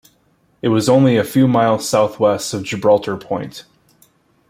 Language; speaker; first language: English; native; English